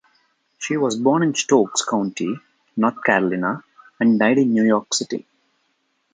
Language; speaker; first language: English; non-native, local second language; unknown